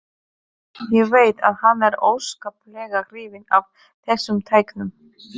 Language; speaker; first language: Icelandic; non-native, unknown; Polish